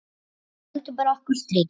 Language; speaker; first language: Icelandic; native; Icelandic